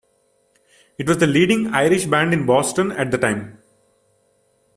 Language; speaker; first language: English; non-native, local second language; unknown